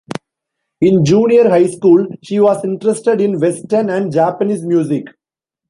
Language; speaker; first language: English; non-native, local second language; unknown